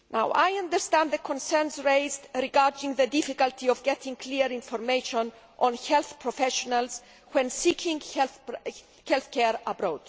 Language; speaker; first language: English; non-native, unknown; Greek